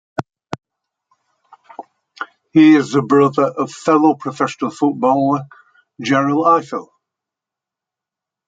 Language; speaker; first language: English; native; English